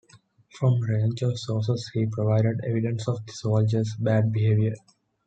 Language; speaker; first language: English; non-native, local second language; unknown